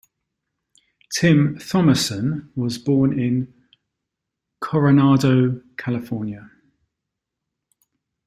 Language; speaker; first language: English; native; English